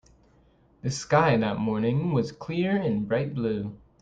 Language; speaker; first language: English; native; English